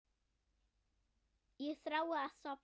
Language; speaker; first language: Icelandic; non-native, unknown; German